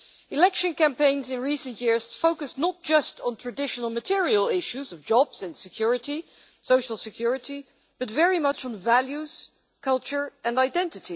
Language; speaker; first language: English; non-native, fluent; Dutch